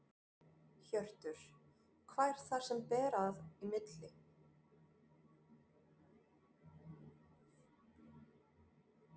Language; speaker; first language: Icelandic; non-native, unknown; French